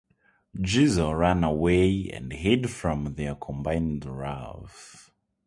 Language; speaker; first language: English; non-native, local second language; Kinyarwanda